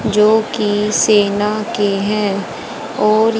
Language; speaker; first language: Hindi; native; Hindi